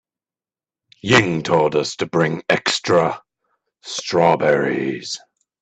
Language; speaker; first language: English; native; English